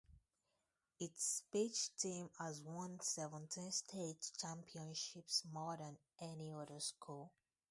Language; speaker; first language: English; non-native, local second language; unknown